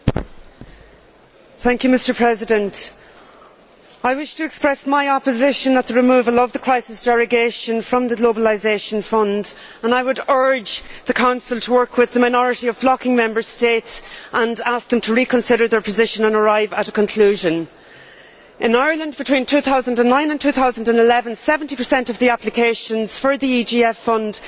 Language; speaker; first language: English; native; English